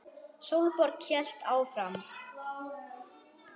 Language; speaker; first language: Icelandic; non-native, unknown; German